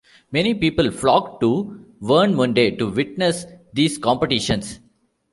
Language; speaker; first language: English; non-native, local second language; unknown